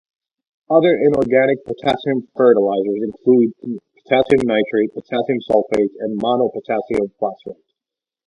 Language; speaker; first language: English; native; English